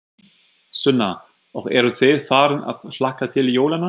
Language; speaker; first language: Icelandic; non-native, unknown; German